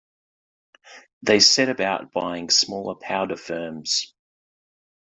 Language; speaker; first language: English; native; English